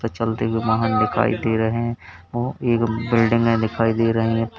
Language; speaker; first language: Hindi; native; Hindi